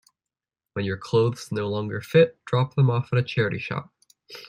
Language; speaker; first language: English; native; English